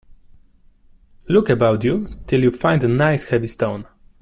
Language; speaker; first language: English; non-native, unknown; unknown